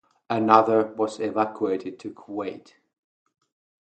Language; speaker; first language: English; non-native, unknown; Finnish